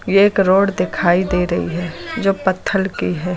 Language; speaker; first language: Hindi; native; Hindi